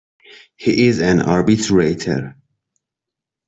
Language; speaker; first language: English; non-native, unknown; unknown